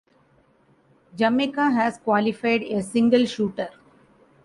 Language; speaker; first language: English; non-native, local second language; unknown